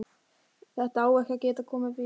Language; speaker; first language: Icelandic; non-native, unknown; German